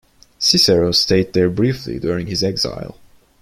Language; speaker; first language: English; non-native, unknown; Turkish